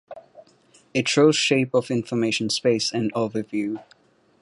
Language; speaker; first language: English; non-native, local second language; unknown